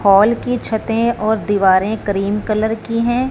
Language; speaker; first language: Hindi; non-native, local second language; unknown